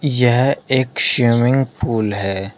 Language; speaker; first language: Hindi; native; Hindi